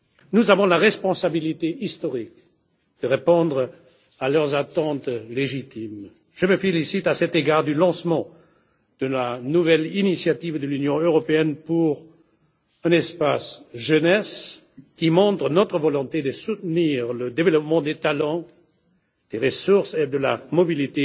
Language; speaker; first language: French; non-native, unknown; German